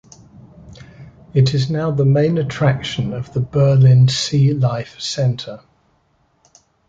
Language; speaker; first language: English; native; English